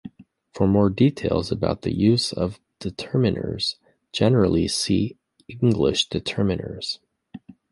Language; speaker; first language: English; native; English